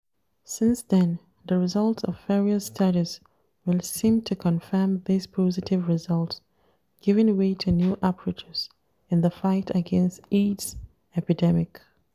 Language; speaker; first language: English; non-native, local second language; Hausa